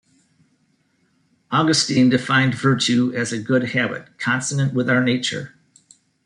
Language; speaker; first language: English; native; English